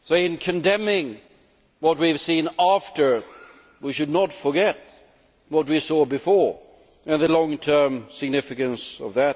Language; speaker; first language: English; non-native, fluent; Swedish